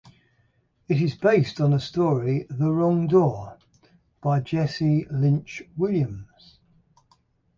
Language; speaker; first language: English; native; English